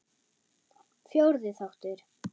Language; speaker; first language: Icelandic; non-native, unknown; German